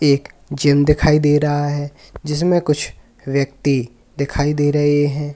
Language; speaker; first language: Hindi; native; Hindi